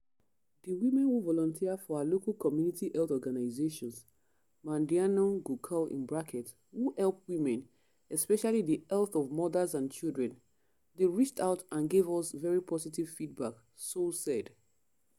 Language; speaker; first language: English; non-native, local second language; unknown